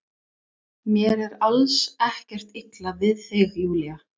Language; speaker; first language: Icelandic; non-native, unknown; English